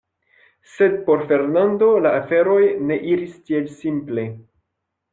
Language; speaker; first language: Esperanto; non-native, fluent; French